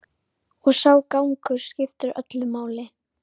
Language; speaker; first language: Icelandic; native; Icelandic